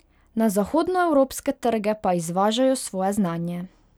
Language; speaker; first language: Slovenian; non-native, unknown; Hungarian